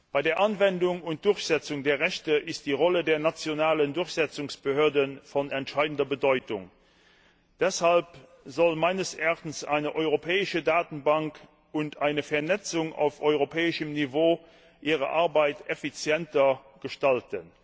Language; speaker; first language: German; non-native, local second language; Luxembourgish